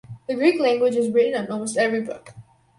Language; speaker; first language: English; native; English